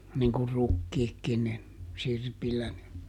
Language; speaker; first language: Finnish; native; Finnish